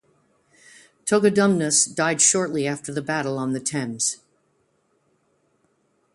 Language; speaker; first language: English; native; English